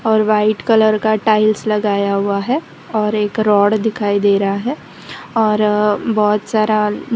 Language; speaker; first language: Hindi; non-native, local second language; Gujarati